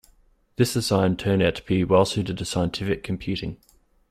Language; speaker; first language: English; native; English